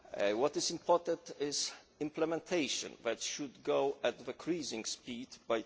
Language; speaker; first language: English; non-native, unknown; Polish